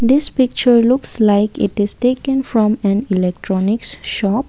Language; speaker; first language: English; non-native, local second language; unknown